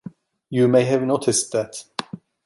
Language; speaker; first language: English; non-native, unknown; Turkish